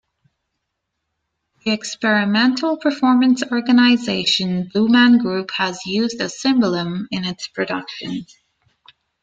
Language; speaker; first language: English; native; English